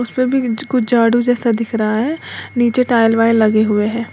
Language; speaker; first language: Hindi; native; Hindi